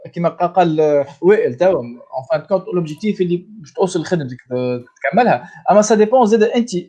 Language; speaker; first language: Arabic; native; Arabic